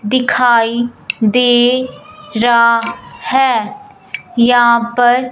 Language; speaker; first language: Hindi; non-native, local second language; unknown